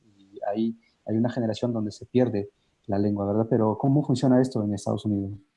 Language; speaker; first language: Spanish; native; Spanish